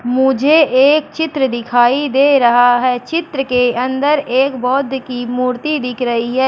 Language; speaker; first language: Hindi; native; Hindi